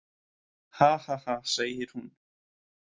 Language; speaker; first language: Icelandic; native; Icelandic